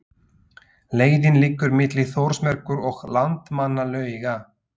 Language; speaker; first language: Icelandic; non-native, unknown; Slovak